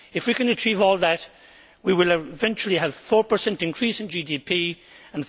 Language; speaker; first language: English; native; English